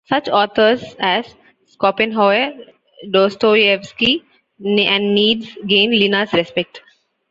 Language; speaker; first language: English; non-native, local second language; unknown